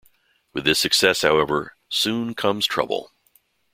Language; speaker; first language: English; native; English